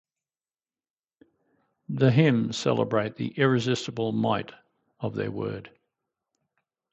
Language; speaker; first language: English; native; English